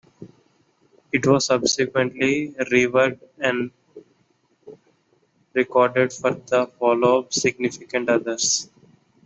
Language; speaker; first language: English; native; English